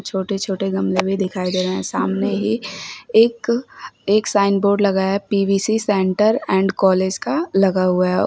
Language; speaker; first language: Hindi; native; Hindi